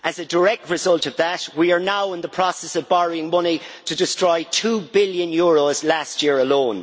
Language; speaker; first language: English; native; English